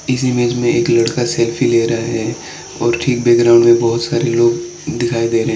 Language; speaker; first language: Hindi; non-native, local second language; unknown